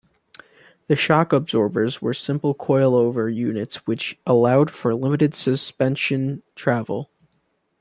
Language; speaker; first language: English; native; English